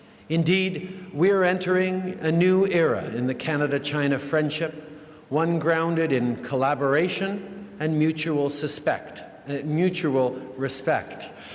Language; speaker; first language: English; native; English